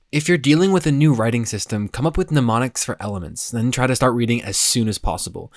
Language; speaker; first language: English; native; English